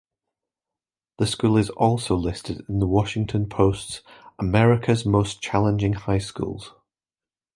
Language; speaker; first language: English; native; English